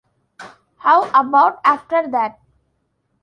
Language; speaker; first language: English; non-native, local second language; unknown